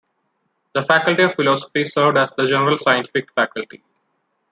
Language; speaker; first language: English; non-native, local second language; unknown